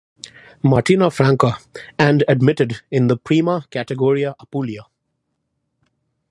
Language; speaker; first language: English; non-native, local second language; Bangla